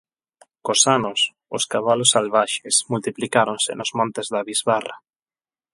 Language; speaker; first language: Galician; non-native, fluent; Spanish